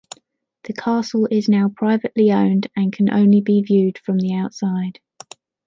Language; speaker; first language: English; native; English